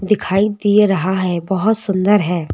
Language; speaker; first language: Hindi; native; Hindi